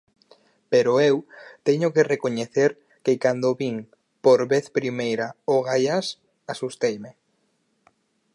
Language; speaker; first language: Galician; native; Galician